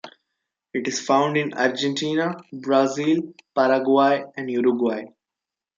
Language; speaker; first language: English; non-native, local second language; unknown